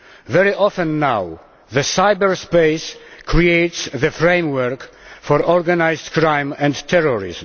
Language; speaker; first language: English; non-native, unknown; Polish